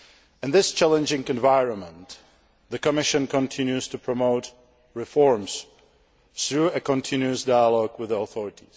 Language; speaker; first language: English; non-native, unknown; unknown